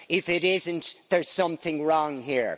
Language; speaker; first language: English; native; English